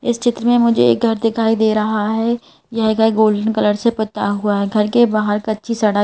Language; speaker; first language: Hindi; native; Hindi